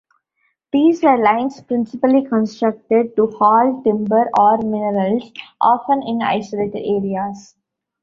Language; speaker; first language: English; non-native, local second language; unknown